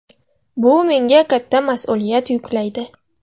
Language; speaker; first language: Uzbek; non-native, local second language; Russian